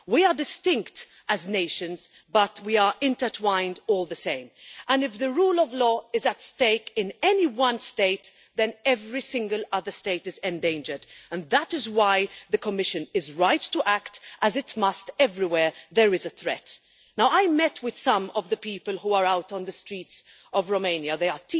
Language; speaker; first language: English; non-native, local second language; Maltese